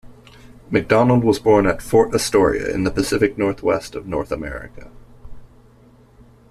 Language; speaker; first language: English; native; English